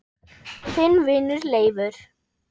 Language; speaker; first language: Icelandic; non-native, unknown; German